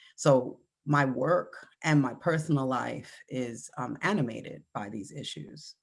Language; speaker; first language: English; native; English